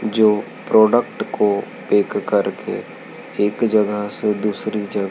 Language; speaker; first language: Hindi; native; Hindi